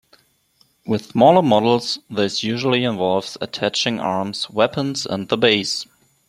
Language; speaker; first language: English; non-native, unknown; German